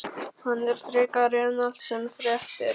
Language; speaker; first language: Icelandic; non-native, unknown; Polish